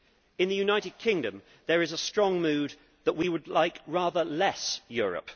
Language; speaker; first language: English; native; English